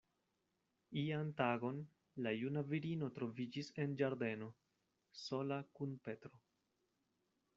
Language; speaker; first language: Esperanto; non-native, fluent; Spanish